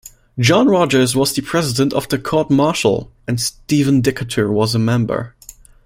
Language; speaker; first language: English; non-native, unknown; German